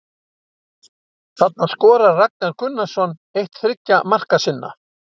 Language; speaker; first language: Icelandic; native; Icelandic